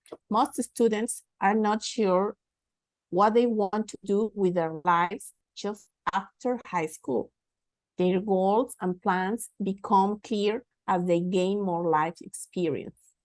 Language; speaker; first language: English; non-native, learner; Spanish